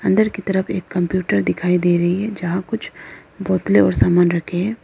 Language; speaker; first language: Hindi; non-native, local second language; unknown